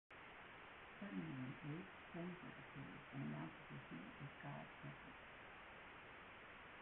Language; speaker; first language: English; native; English